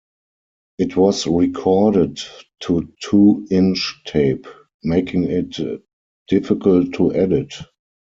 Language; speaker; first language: English; non-native, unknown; German